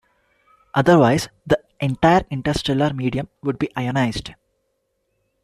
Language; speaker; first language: English; non-native, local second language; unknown